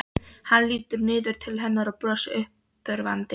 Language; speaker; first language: Icelandic; non-native, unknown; Polish